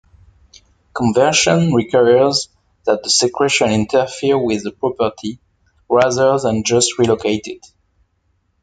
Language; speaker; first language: English; non-native, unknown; French